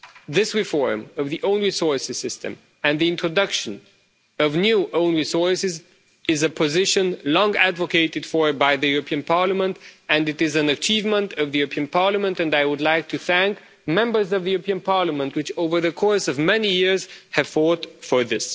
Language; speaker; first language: English; non-native, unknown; Romanian